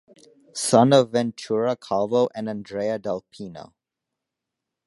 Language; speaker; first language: English; native; English